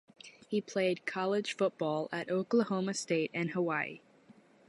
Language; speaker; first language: English; native; English